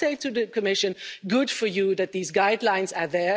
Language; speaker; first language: English; non-native, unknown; Dutch